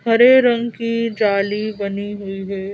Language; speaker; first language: Hindi; native; Hindi